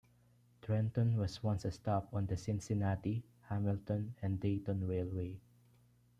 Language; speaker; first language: English; non-native, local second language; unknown